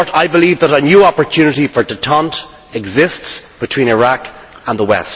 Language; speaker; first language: English; native; English